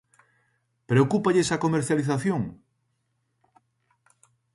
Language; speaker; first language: Galician; native; Galician